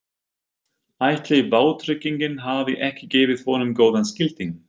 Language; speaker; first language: Icelandic; non-native, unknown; German